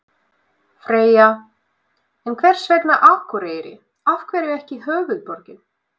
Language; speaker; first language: Icelandic; non-native, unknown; Russian